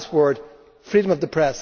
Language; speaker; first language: English; native; English